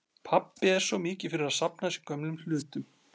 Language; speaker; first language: Icelandic; native; Icelandic